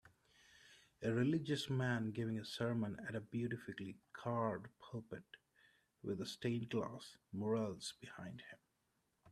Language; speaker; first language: English; non-native, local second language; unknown